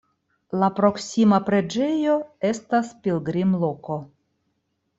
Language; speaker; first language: Esperanto; non-native, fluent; Russian